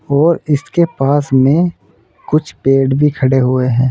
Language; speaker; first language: Hindi; native; Hindi